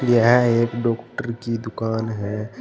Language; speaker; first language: Hindi; native; Hindi